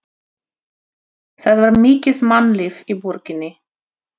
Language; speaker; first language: Icelandic; non-native, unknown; Russian